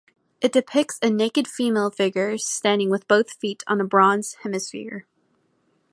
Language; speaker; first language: English; native; English